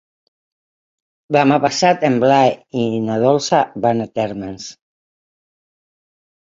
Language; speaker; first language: Catalan; non-native, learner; Spanish